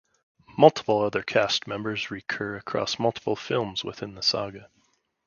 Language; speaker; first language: English; native; English